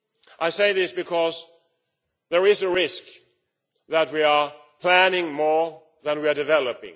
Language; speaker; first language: English; non-native, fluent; Swedish